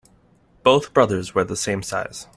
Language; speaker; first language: English; native; English